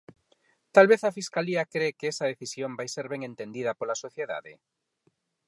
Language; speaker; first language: Galician; non-native, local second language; Spanish